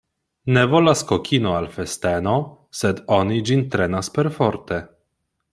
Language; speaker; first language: Esperanto; non-native, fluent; Polish